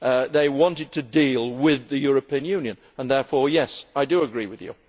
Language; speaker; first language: English; native; English